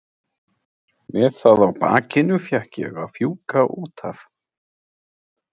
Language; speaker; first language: Icelandic; native; Icelandic